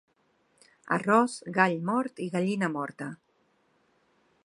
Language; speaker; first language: Catalan; non-native, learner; Spanish